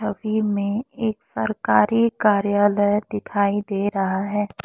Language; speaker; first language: Hindi; non-native, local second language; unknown